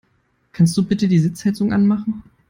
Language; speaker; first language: English; non-native, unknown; German